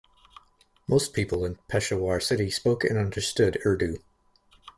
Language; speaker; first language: English; native; English